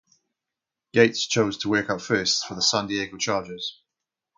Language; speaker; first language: English; native; English